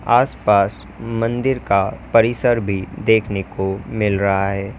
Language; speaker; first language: Hindi; native; Hindi